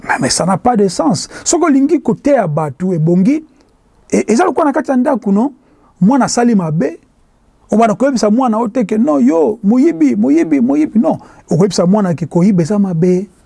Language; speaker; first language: Lingala; native; Lingala